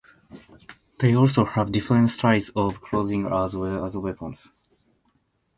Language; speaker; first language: English; non-native, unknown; Japanese